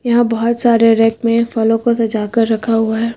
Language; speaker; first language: Hindi; native; Hindi